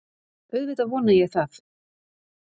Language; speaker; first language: Icelandic; native; Icelandic